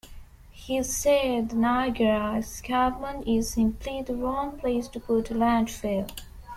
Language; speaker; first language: English; non-native, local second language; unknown